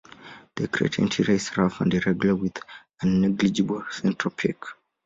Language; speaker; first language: English; non-native, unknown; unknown